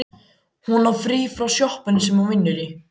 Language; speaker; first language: Icelandic; native; Icelandic